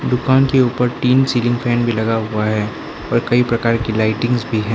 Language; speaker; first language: Hindi; non-native, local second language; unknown